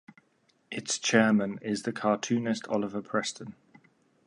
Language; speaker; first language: English; native; English